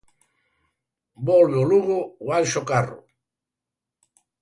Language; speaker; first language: Galician; native; Galician